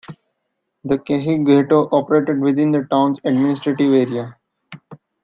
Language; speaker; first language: English; non-native, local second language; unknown